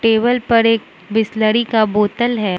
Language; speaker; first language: Hindi; non-native, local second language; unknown